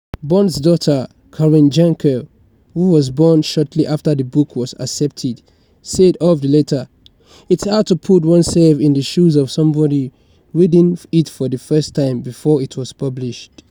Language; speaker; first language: English; non-native, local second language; Yoruba